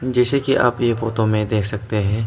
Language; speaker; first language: Hindi; early bilingual, other home language; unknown